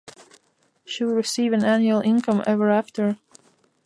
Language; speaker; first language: English; non-native, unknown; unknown